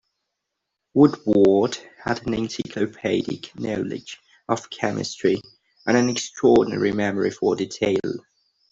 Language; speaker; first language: English; non-native, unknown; Catalan